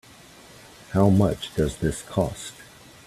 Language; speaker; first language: English; native; English